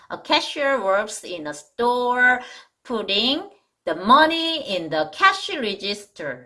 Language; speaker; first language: English; non-native, fluent; Korean